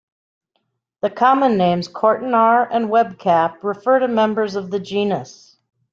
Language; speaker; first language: English; native; English